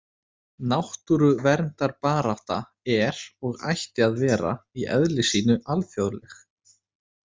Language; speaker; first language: Icelandic; native; Icelandic